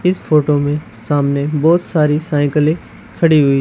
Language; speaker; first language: Hindi; native; Hindi